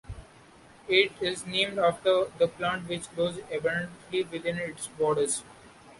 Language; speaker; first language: English; non-native, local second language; Marathi